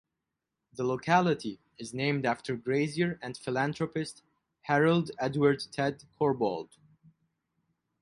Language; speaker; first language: English; non-native, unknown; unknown